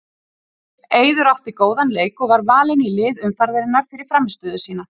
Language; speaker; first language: Icelandic; native; Icelandic